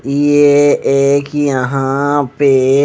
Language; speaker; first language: Hindi; non-native, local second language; Punjabi